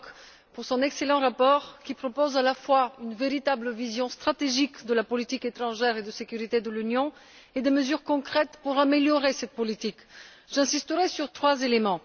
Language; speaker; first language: French; non-native, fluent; Bulgarian